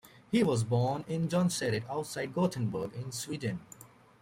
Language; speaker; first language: English; native; English